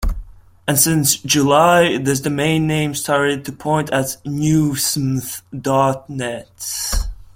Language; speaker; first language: English; non-native, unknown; Latvian